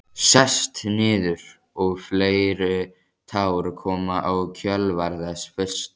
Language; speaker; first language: Icelandic; native; Icelandic